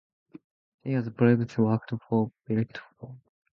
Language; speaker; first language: English; non-native, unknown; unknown